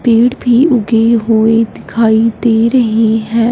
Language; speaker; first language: Hindi; non-native, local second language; Punjabi